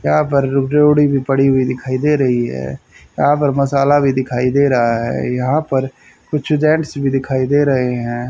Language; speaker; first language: Hindi; native; Hindi